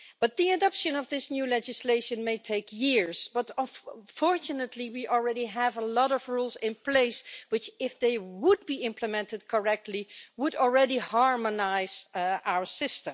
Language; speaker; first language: English; non-native, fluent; Dutch